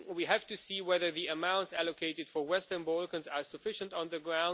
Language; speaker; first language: English; non-native, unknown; Romanian